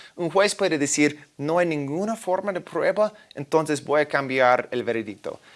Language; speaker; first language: Spanish; non-native, fluent; English